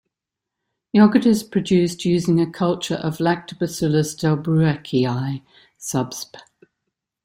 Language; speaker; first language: English; native; English